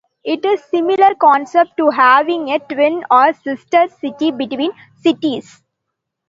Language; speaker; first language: English; non-native, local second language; Tamil